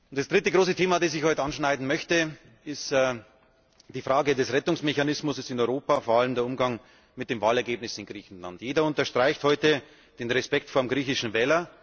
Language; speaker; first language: German; native; German